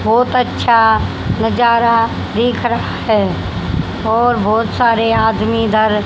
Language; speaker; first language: Hindi; native; Hindi